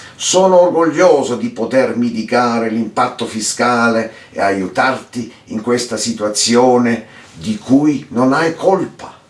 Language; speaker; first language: Italian; early bilingual, heritage; Italian